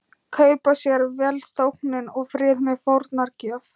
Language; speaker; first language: Icelandic; non-native, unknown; Thai